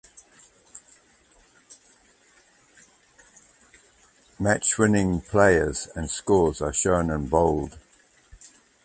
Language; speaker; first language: English; native; English